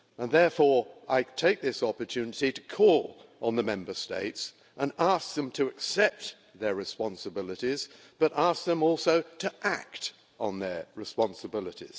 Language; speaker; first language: English; native; English